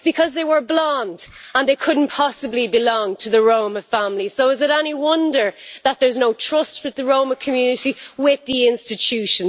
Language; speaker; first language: English; native; English